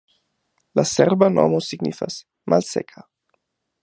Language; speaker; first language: Esperanto; non-native, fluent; German